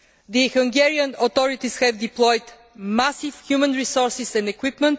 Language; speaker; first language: English; non-native, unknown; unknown